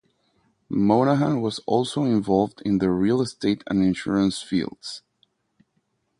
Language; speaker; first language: English; non-native, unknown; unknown